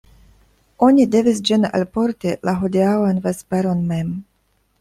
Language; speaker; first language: Esperanto; non-native, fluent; Russian